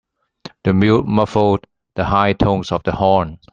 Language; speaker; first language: English; non-native, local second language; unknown